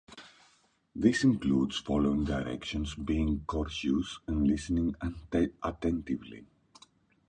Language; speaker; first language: English; non-native, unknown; Greek